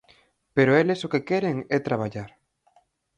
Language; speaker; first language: Galician; native; Galician